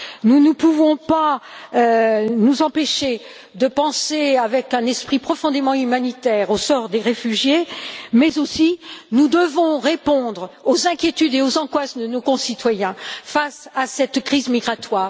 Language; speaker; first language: French; native; French